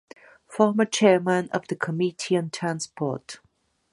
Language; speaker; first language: English; non-native, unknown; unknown